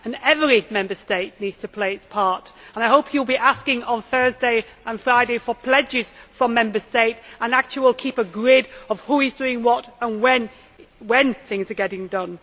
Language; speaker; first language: English; native; English